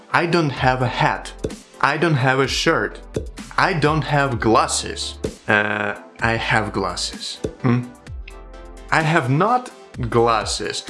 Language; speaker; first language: English; non-native, fluent; Russian